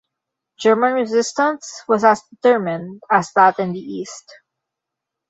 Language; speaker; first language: English; non-native, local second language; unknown